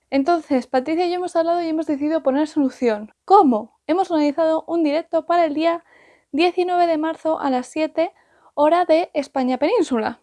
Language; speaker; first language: Spanish; native; Spanish